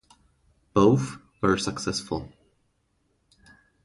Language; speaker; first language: English; non-native, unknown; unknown